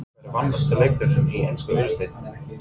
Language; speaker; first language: Icelandic; non-native, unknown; English